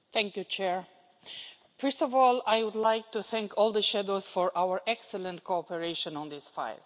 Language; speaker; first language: English; non-native, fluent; Romanian